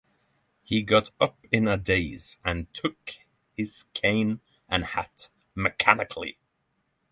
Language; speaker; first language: English; non-native, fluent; Norwegian